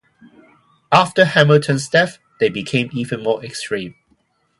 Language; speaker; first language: English; non-native, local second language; Cantonese